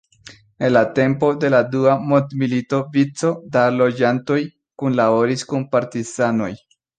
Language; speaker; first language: Esperanto; non-native, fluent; Spanish